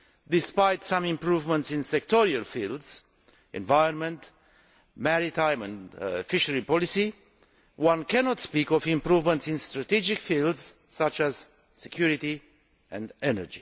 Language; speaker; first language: English; non-native, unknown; Romanian